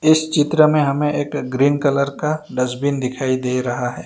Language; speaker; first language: Hindi; non-native, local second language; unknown